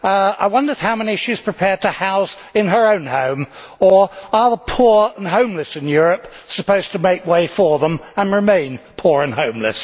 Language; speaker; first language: English; native; English